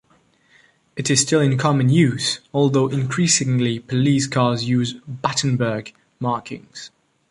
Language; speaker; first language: English; non-native, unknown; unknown